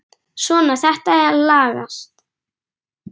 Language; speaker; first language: Icelandic; native; Icelandic